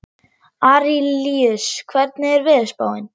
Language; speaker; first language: Icelandic; non-native, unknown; German